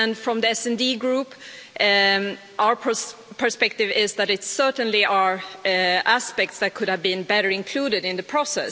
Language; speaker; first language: English; non-native, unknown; Swedish